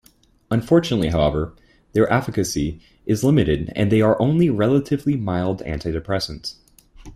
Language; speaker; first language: English; native; English